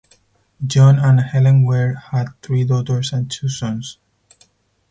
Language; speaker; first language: English; non-native, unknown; Spanish